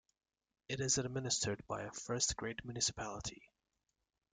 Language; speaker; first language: English; native; English